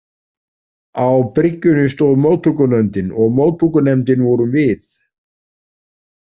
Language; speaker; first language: Icelandic; native; Icelandic